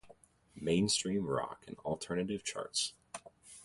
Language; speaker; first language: English; native; English